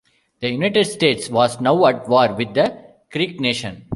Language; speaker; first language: English; non-native, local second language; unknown